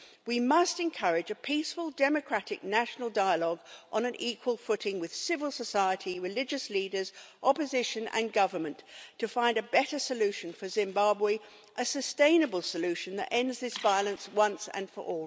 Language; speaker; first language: English; native; English